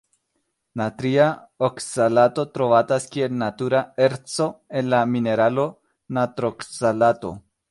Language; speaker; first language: Esperanto; non-native, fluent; Spanish